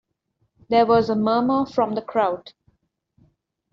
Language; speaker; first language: English; non-native, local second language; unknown